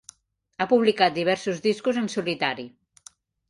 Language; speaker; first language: Catalan; native; Catalan